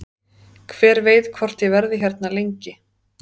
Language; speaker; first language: Icelandic; native; Icelandic